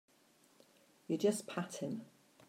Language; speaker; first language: English; native; English